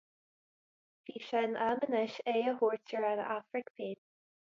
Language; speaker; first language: Irish; non-native, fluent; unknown